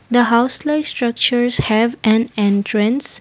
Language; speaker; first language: English; non-native, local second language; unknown